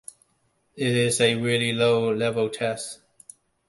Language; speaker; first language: English; non-native, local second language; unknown